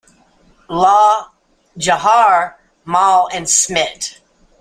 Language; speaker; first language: English; native; English